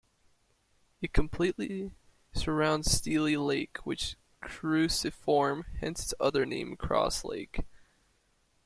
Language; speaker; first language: English; native; English